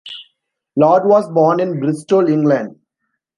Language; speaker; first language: English; non-native, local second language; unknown